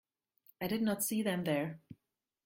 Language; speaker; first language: English; non-native, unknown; German